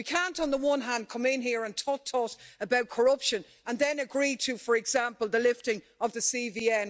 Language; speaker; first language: English; native; English